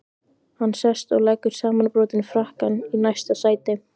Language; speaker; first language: Icelandic; native; Icelandic